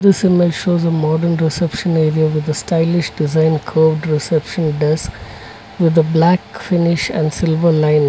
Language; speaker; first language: English; non-native, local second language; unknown